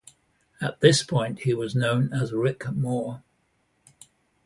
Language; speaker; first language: English; native; English